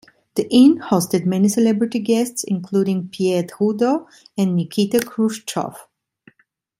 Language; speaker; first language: English; non-native, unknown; Italian